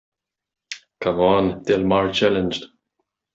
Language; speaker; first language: English; non-native, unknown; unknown